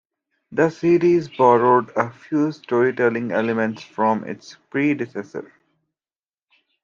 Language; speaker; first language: English; native; English